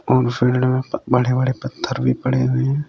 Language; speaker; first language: Hindi; native; Hindi